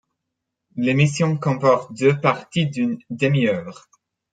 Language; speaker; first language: French; non-native, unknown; English